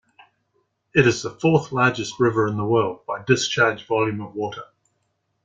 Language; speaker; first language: English; native; English